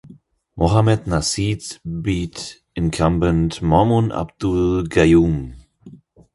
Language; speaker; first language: English; non-native, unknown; German